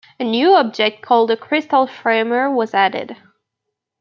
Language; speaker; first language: English; native; English